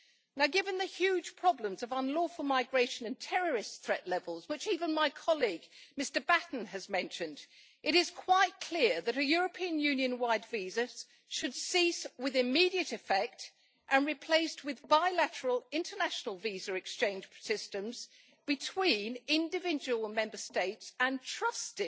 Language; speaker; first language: English; native; English